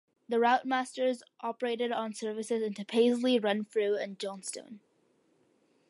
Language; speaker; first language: English; early bilingual, other home language; Malayalam